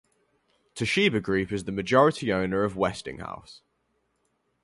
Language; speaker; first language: English; native; English